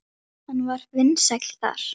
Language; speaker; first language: Icelandic; native; Icelandic